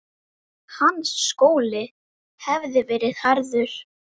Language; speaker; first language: Icelandic; native; Icelandic